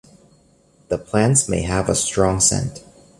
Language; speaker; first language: English; native; English